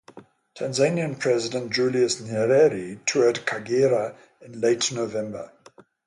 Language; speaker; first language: English; native; English